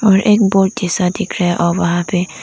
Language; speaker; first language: Hindi; non-native, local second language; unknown